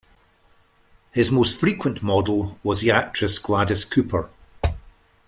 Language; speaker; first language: English; native; English